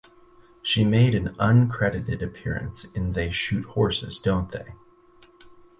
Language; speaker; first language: English; native; English